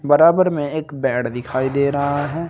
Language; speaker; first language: Hindi; native; Hindi